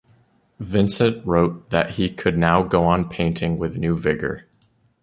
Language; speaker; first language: English; native; English